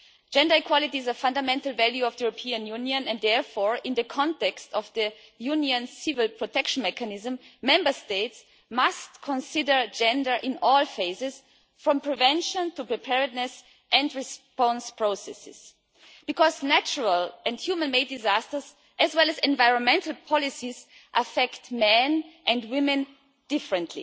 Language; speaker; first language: English; non-native, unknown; German